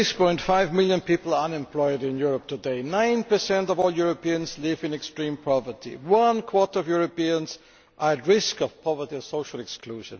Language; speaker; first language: English; non-native, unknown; German